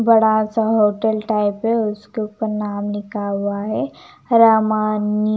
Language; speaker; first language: Hindi; non-native, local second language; Punjabi